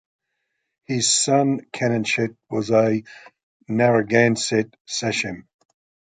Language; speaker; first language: English; native; English